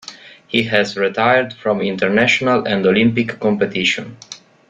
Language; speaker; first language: English; non-native, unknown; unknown